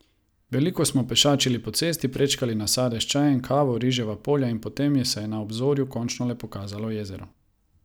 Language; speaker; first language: Slovenian; non-native, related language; Croatian